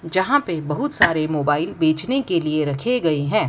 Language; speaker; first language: Hindi; non-native, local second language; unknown